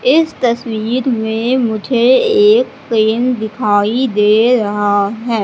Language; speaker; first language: Hindi; native; Hindi